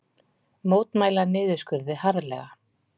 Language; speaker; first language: Icelandic; native; Icelandic